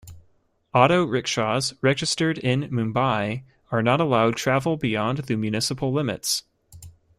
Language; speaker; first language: English; native; English